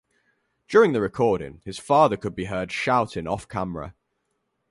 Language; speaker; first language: English; native; English